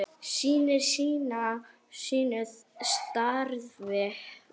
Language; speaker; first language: Icelandic; non-native, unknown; Arabic